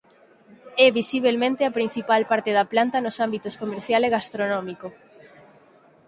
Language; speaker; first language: Galician; native; Galician